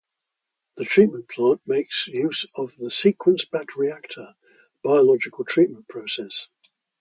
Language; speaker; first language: English; native; English